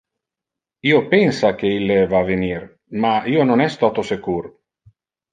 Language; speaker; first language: Interlingua; non-native, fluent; Italian